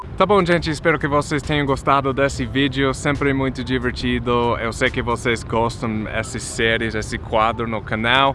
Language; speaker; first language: Portuguese; non-native, fluent; English